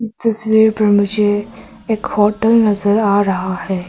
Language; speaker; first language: Hindi; early bilingual, other home language; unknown